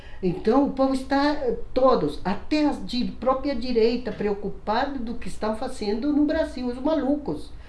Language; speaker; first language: Portuguese; non-native, fluent; Spanish